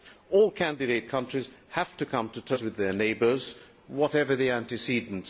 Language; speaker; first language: English; non-native, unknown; Hungarian